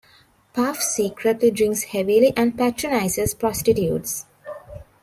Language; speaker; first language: English; non-native, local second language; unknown